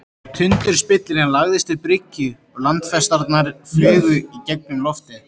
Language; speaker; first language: Icelandic; native; Icelandic